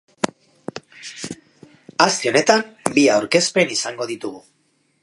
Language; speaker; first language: Basque; non-native, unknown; Spanish